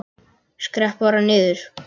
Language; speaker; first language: Icelandic; native; Icelandic